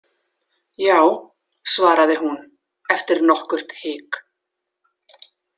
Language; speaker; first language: Icelandic; native; Icelandic